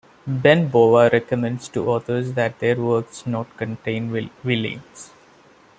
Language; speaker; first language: English; non-native, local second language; Malayalam